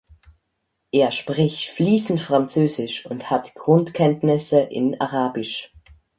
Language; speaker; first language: German; native; German